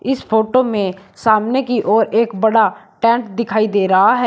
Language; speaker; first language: Hindi; native; Hindi